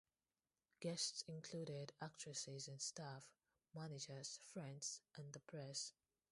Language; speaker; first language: English; non-native, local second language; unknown